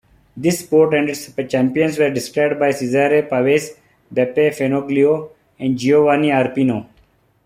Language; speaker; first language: English; non-native, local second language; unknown